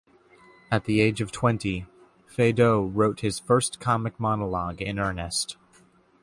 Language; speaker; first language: English; native; English